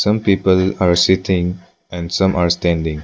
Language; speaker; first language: English; non-native, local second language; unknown